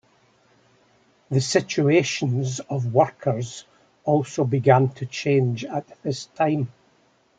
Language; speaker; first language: English; native; English